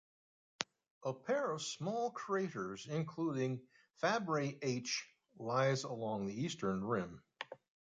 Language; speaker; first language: English; native; English